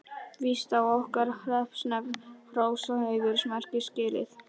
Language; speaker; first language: Icelandic; non-native, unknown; Polish